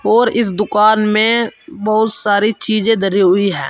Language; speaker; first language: Hindi; native; Hindi